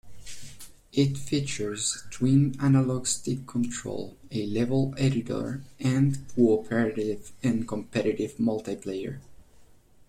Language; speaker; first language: English; native; English